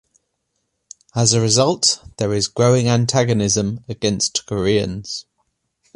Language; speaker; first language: English; native; English